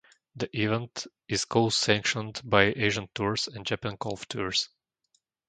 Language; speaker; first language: English; non-native, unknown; Slovak